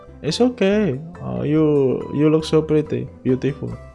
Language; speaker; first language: English; non-native, learner; Indonesian